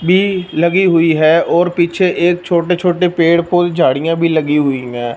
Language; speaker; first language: Hindi; non-native, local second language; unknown